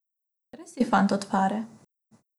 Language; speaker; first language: Slovenian; non-native, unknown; Macedonian